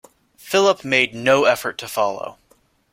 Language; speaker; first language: English; native; English